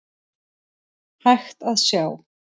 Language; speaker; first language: Icelandic; native; Icelandic